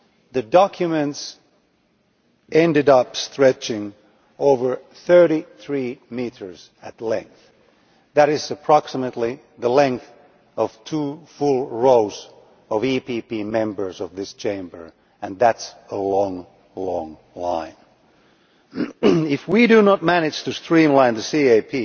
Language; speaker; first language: English; non-native, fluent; Finnish